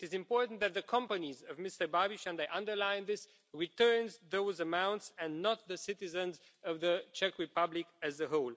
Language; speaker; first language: English; non-native, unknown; Romanian